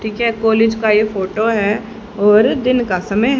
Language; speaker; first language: Hindi; native; Hindi